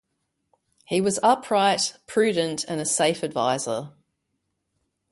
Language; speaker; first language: English; native; English